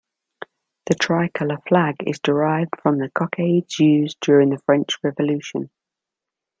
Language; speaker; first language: English; native; English